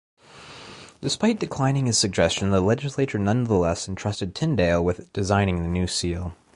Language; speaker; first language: English; native; English